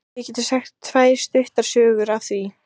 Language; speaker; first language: Icelandic; native; Icelandic